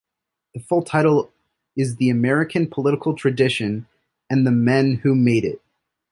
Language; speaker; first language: English; native; English